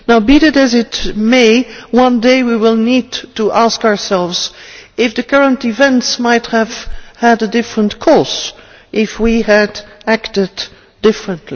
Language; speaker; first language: English; non-native, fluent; Dutch